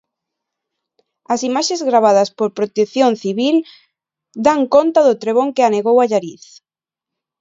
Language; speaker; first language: Galician; non-native, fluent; Spanish